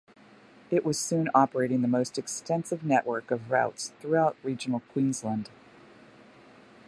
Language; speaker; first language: English; native; English